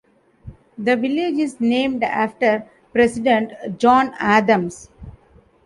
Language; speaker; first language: English; non-native, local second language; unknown